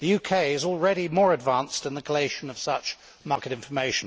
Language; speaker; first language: English; native; English